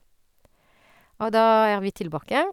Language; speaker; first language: Norwegian; non-native, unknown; French